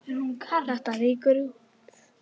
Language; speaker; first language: Icelandic; native; Icelandic